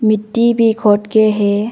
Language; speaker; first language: Hindi; non-native, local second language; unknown